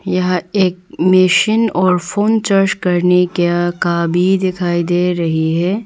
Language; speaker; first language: Hindi; non-native, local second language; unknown